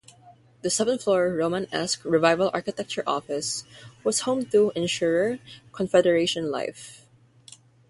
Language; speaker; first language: English; non-native, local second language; Filipino